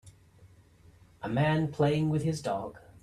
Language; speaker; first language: English; native; English